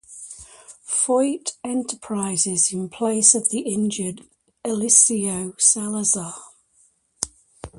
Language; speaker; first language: English; native; English